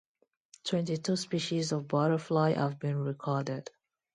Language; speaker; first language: English; non-native, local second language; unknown